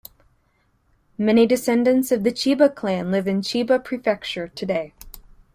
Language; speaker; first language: English; native; English